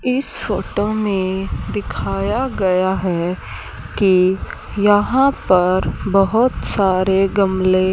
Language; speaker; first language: Hindi; native; Hindi